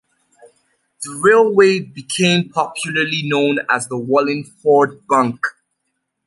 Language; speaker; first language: English; native; English